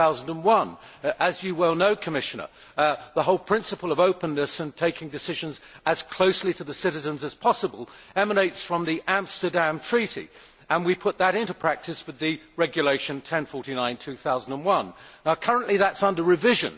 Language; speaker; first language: English; native; English